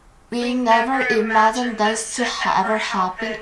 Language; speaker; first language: English; non-native, learner; Korean